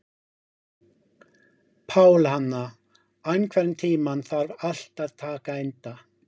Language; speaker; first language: Icelandic; non-native, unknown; English